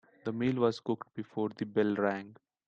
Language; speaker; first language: English; non-native, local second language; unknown